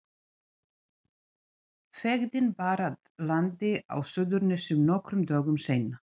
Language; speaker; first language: Icelandic; non-native, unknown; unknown